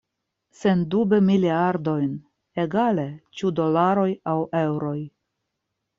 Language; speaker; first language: Esperanto; non-native, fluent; Russian